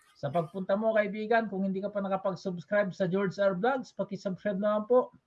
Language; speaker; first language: Filipino; non-native, local second language; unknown